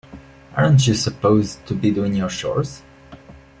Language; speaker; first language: English; non-native, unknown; Portuguese